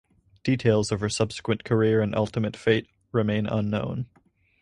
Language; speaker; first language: English; native; English